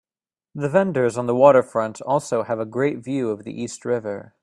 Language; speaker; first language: English; native; English